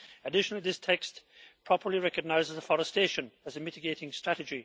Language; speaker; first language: English; native; English